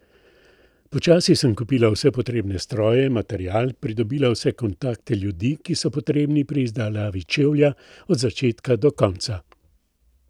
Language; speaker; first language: Slovenian; native; Slovenian